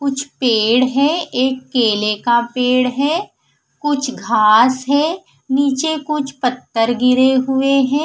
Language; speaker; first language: Hindi; non-native, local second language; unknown